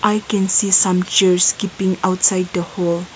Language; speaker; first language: English; non-native, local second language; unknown